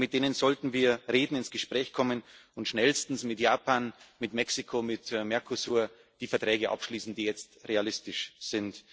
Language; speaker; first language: German; native; German